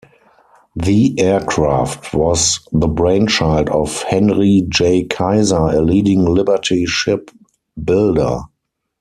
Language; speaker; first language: English; non-native, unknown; German